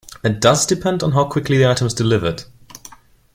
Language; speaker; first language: English; non-native, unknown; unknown